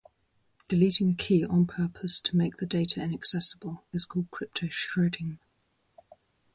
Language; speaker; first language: English; native; English